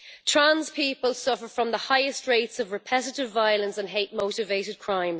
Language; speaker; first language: English; native; English